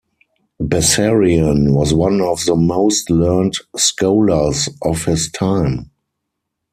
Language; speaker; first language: English; non-native, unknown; German